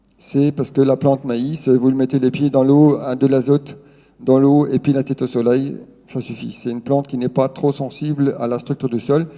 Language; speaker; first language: French; non-native, local second language; Swiss German